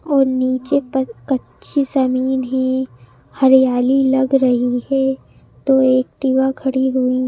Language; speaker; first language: Hindi; native; Hindi